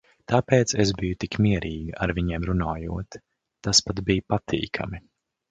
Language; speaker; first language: Latvian; native; Latvian